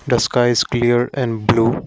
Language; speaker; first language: English; non-native, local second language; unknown